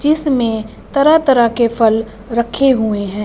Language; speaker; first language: Hindi; non-native, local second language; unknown